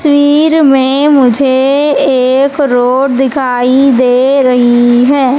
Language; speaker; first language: Hindi; native; Hindi